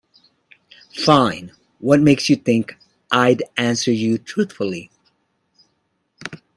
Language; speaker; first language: English; native; English